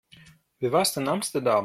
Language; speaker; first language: German; non-native, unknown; Russian